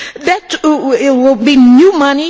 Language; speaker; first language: English; non-native, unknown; Portuguese